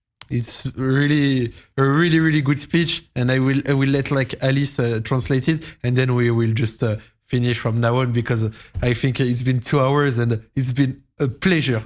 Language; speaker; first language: English; non-native, fluent; French